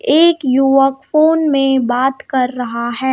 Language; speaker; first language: Hindi; native; Hindi